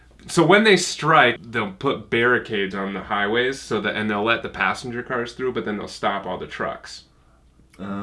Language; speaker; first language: English; native; English